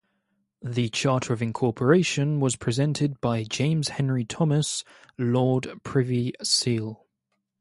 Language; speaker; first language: English; native; English